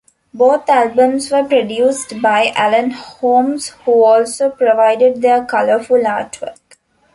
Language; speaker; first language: English; non-native, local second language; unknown